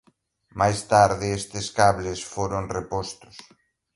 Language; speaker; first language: Galician; native; Galician